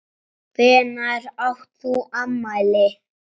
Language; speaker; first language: Icelandic; native; Icelandic